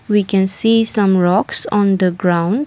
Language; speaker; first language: English; non-native, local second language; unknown